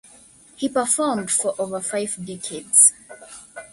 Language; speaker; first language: English; non-native, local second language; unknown